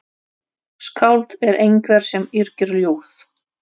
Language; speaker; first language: Icelandic; non-native, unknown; Russian